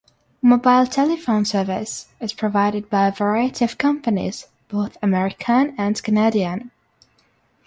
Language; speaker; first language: English; non-native, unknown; Russian